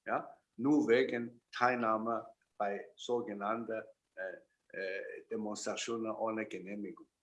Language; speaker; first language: German; non-native, fluent; Chinese